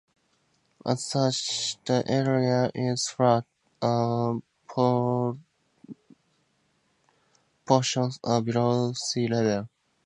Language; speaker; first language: English; native; English